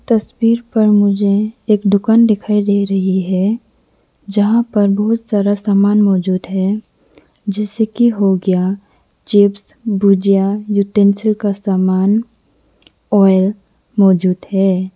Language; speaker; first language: Hindi; non-native, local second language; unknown